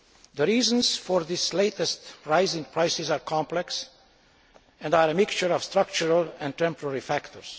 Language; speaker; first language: English; non-native, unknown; Hungarian